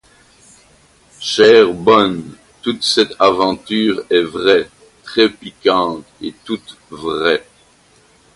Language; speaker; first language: French; native; French